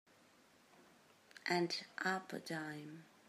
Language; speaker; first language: English; native; English